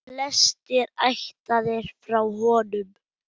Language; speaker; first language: Icelandic; non-native, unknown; German